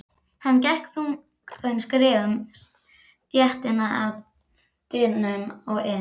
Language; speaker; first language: Icelandic; native; Icelandic